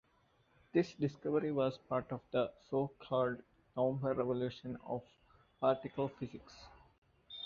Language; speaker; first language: English; non-native, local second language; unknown